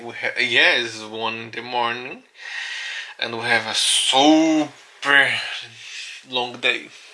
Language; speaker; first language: English; non-native, fluent; Portuguese